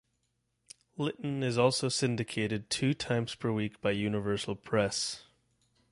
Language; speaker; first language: English; native; English